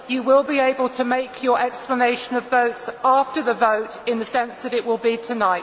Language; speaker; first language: English; native; English